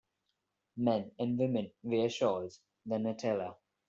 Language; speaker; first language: English; non-native, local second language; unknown